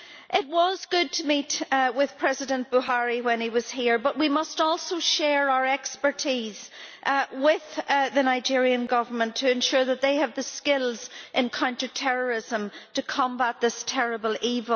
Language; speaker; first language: English; native; English